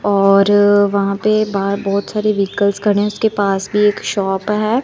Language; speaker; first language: Hindi; non-native, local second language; Punjabi